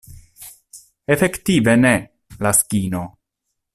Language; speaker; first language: Esperanto; non-native, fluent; Italian